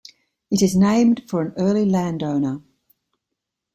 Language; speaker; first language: English; native; English